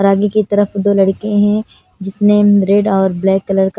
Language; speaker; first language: Hindi; non-native, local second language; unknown